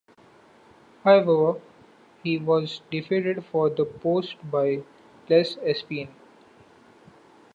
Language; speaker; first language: English; non-native, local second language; Marathi